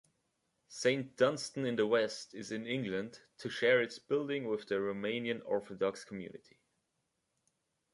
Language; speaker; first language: English; native; English